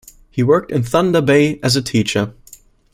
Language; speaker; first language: English; non-native, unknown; German